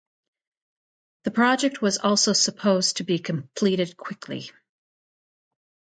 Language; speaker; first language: English; native; English